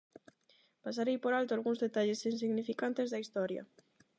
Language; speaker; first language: Galician; non-native, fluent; Spanish